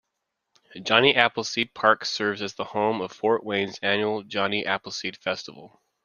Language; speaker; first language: English; native; English